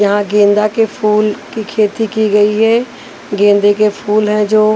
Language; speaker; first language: Hindi; non-native, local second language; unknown